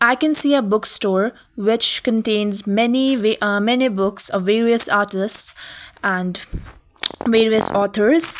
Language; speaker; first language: English; non-native, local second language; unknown